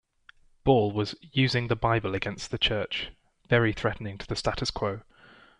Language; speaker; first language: English; native; English